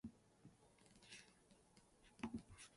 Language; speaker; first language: English; non-native, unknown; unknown